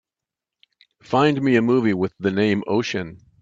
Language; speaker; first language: English; native; English